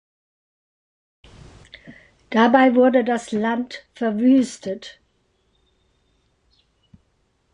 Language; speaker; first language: German; native; German